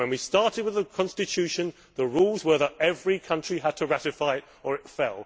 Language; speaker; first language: English; native; English